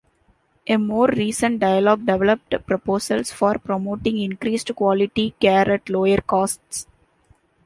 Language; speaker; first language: English; non-native, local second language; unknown